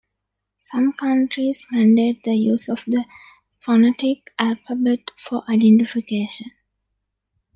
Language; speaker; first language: English; non-native, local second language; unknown